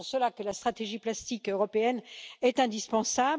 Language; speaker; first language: French; native; French